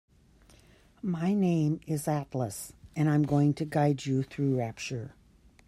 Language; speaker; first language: English; native; English